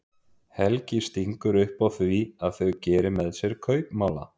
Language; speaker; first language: Icelandic; native; Icelandic